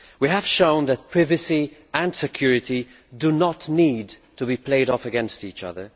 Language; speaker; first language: English; non-native, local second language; Maltese